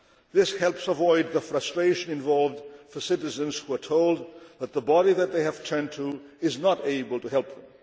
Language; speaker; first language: English; non-native, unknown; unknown